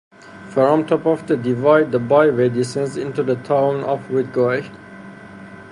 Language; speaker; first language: English; non-native, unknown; Persian